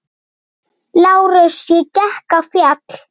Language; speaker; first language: Icelandic; native; Icelandic